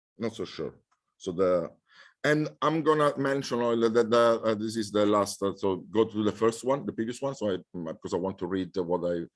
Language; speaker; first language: English; non-native, fluent; Italian